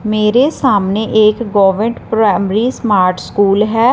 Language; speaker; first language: Hindi; non-native, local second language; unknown